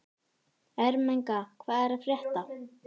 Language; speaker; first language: Icelandic; native; Icelandic